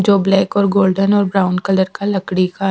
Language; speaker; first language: Hindi; non-native, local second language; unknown